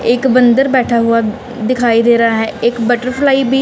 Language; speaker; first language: Hindi; non-native, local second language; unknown